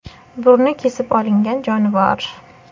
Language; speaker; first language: Uzbek; native; Uzbek